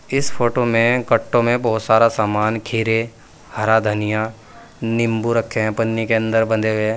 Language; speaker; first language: Hindi; native; Hindi